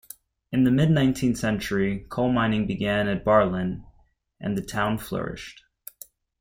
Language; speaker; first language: English; native; English